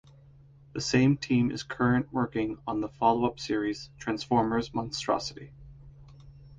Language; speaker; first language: English; native; English